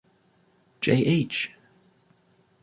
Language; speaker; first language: English; non-native, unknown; German